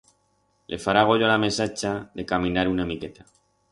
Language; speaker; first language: Aragonese; non-native, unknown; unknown